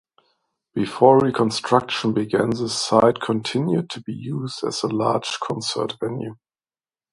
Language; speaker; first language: English; non-native, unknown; German